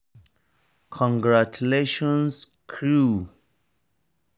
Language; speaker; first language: English; non-native, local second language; Hausa